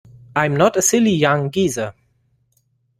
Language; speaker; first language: English; non-native, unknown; German